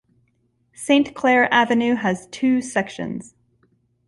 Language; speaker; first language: English; native; English